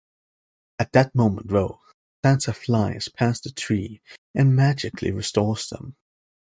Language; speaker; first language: English; native; English